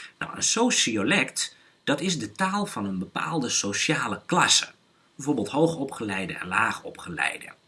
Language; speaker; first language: Dutch; native; Dutch